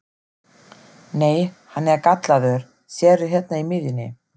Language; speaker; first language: Icelandic; non-native, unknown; German